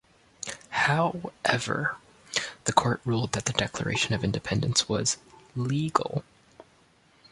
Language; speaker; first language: English; native; English